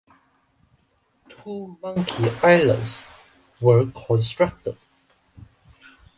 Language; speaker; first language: English; non-native, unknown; Chinese